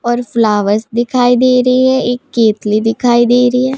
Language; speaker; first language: Hindi; non-native, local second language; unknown